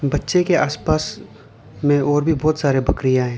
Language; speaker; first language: Hindi; non-native, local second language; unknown